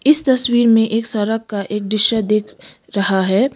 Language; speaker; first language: Hindi; non-native, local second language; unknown